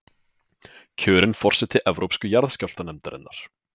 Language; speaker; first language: Icelandic; native; Icelandic